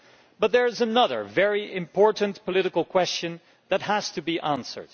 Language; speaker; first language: English; non-native, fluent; Dutch